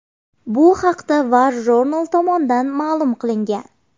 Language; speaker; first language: Uzbek; native; Uzbek